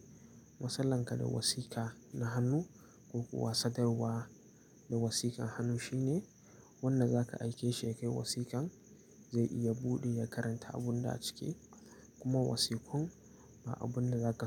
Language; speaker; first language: Hausa; native; Hausa